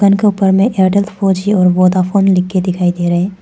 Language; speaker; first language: Hindi; non-native, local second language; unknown